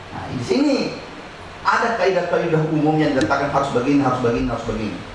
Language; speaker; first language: Indonesian; non-native, local second language; Buginese